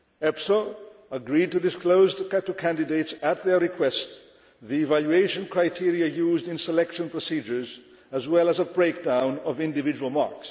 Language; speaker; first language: English; non-native, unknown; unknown